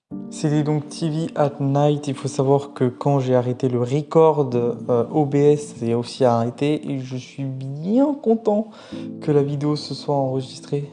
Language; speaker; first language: French; native; French